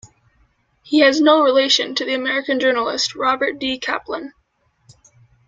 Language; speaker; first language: English; native; English